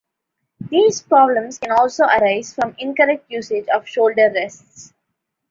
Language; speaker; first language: English; non-native, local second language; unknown